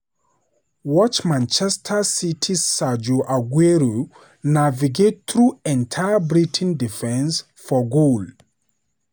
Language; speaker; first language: English; non-native, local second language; Hausa